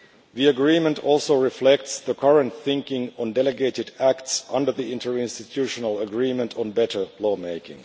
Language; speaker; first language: English; non-native, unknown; Finnish